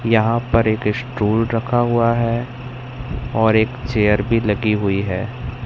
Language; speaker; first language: Hindi; native; Hindi